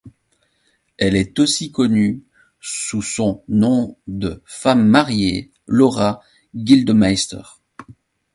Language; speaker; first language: French; native; French